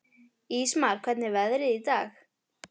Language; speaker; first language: Icelandic; native; Icelandic